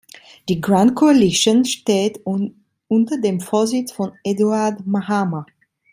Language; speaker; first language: German; non-native, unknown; Italian